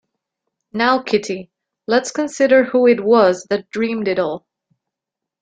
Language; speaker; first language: English; non-native, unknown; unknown